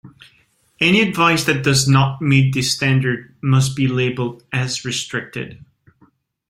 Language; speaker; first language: English; non-native, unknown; French